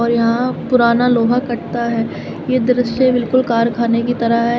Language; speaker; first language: Hindi; native; Hindi